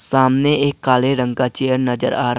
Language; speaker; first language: Hindi; non-native, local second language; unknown